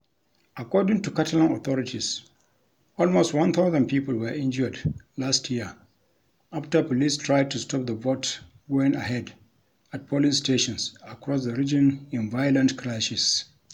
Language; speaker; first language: English; non-native, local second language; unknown